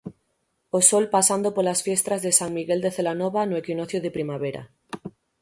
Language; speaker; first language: Galician; native; Galician